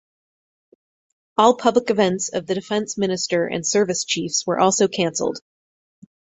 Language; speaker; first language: English; native; English